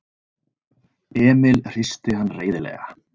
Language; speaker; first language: Icelandic; native; Icelandic